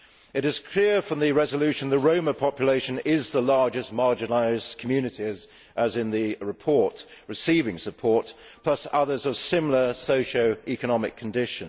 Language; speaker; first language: English; native; English